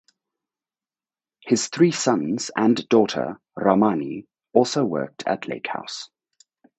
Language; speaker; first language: English; native; English